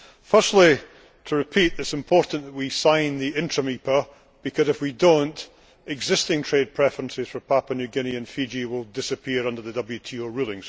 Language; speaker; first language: English; native; English